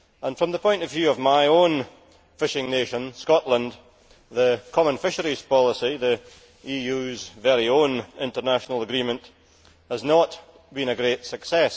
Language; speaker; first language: English; native; English